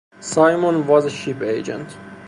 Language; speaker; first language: English; non-native, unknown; Persian